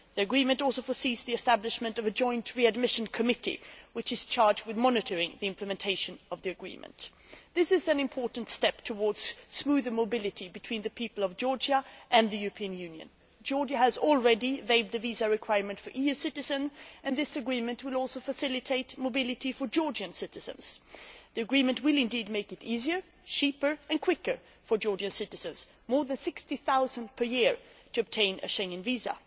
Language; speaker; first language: English; non-native, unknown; Swedish